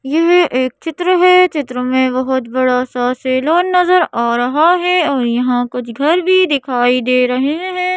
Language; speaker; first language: Hindi; native; Hindi